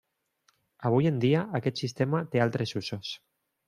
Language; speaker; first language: Catalan; non-native, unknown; Spanish